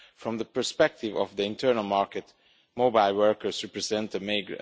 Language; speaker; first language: English; non-native, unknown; Romanian